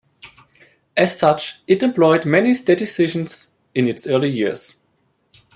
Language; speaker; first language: English; non-native, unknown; German